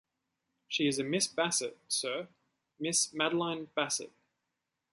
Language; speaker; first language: English; native; English